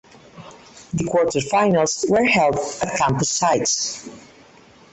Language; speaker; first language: English; non-native, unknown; Catalan